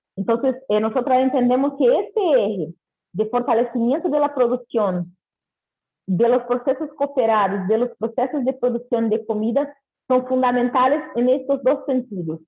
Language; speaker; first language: Spanish; non-native, related language; Portuguese